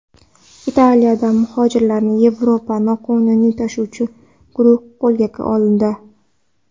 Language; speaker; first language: Uzbek; non-native, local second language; Kara-Kalpak